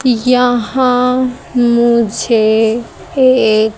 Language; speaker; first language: Hindi; native; Hindi